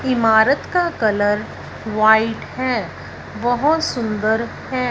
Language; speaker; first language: Hindi; non-native, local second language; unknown